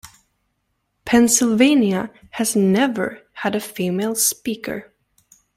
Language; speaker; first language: English; native; English